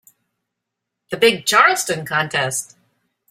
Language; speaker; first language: English; native; English